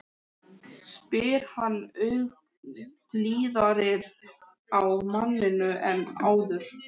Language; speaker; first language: Icelandic; native; Icelandic